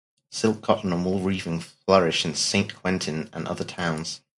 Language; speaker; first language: English; native; English